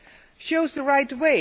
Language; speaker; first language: English; non-native, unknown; Dutch